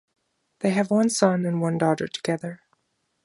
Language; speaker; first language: English; non-native, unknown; German